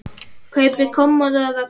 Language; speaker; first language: Icelandic; native; Icelandic